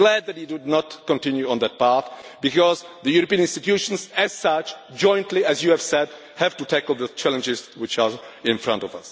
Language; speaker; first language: English; non-native, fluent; Czech